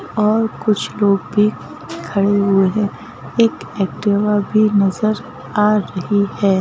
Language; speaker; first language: Hindi; native; Hindi